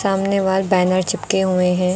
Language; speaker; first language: Hindi; native; Hindi